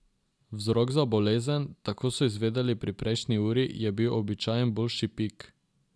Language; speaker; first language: Slovenian; non-native, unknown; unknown